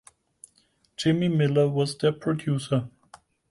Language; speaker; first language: English; non-native, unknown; German